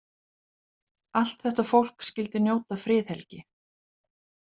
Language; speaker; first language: Icelandic; native; Icelandic